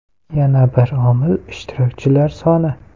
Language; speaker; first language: Uzbek; non-native, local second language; Kara-Kalpak